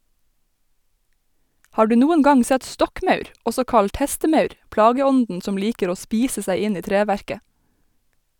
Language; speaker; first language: Norwegian; native; Norwegian